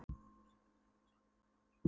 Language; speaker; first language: Icelandic; non-native, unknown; Polish